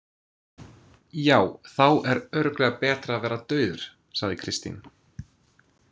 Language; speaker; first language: Icelandic; non-native, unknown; English